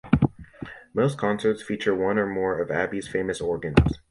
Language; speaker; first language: English; native; English